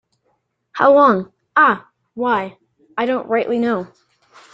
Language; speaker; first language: English; native; English